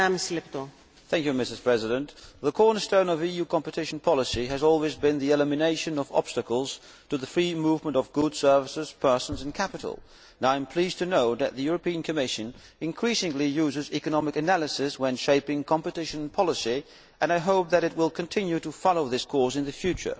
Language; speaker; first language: English; non-native, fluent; Dutch